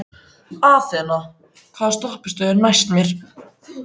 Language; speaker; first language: Icelandic; native; Icelandic